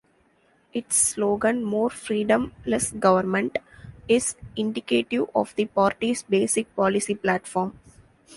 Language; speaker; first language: English; non-native, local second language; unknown